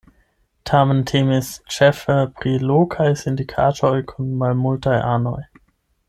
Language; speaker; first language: Esperanto; non-native, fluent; German